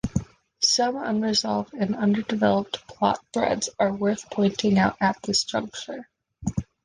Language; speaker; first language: English; native; English